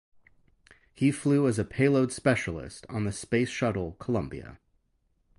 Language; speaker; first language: English; native; English